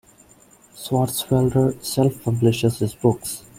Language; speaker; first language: English; non-native, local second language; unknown